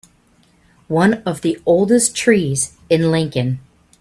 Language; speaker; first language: English; native; English